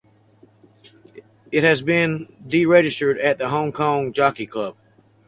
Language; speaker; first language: English; native; English